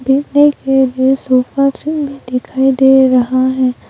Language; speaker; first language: Hindi; early bilingual, other home language; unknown